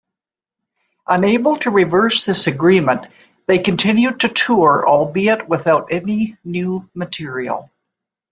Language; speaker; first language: English; native; English